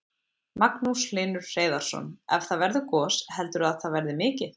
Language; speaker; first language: Icelandic; native; Icelandic